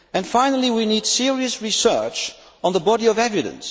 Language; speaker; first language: English; non-native, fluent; Dutch